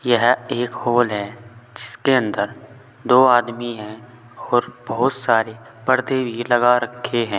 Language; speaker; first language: Hindi; native; Hindi